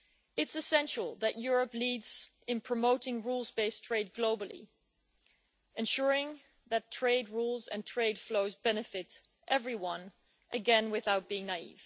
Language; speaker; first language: English; non-native, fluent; Dutch